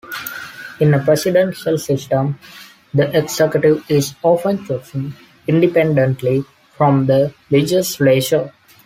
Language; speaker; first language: English; non-native, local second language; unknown